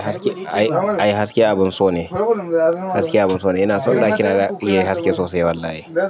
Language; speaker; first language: Hausa; native; Hausa